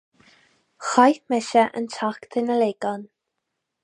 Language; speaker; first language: Irish; non-native, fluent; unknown